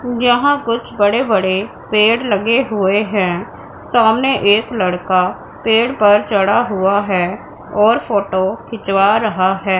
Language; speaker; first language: Hindi; non-native, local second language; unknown